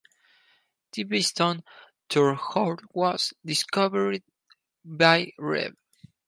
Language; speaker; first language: English; non-native, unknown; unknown